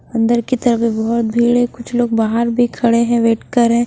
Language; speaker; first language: Hindi; non-native, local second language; Punjabi